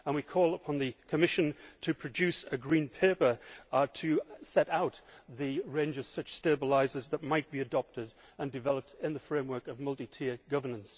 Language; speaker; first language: English; native; English